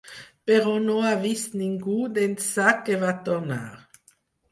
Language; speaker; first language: Catalan; non-native, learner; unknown